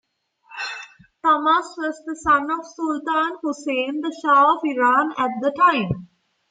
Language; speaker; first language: English; non-native, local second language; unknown